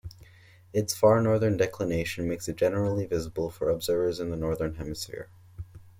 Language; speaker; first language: English; native; English